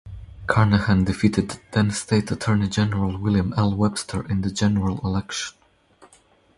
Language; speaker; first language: English; non-native, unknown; Croatian